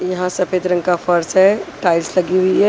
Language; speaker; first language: Hindi; native; Hindi